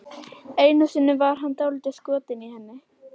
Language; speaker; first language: Icelandic; native; Icelandic